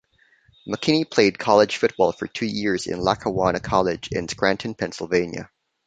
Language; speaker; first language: English; non-native, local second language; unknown